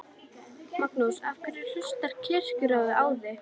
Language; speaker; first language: Icelandic; native; Icelandic